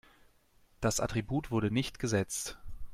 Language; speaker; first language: German; native; German